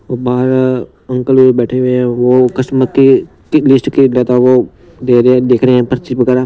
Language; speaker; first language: Hindi; non-native, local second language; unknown